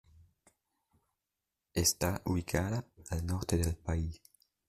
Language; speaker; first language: Spanish; native; Spanish